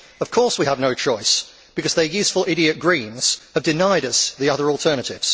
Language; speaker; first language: English; native; English